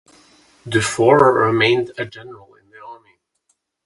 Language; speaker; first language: English; non-native, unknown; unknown